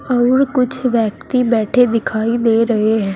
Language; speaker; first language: Hindi; native; Hindi